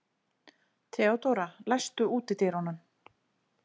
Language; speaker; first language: Icelandic; native; Icelandic